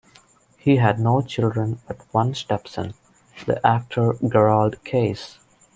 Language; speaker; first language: English; non-native, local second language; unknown